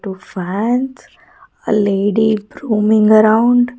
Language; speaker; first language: English; non-native, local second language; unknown